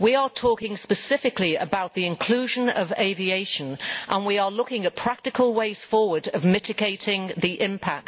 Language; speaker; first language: English; native; English